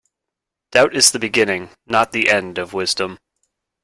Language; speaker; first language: English; native; English